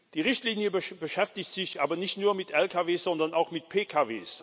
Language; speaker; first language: German; non-native, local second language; Luxembourgish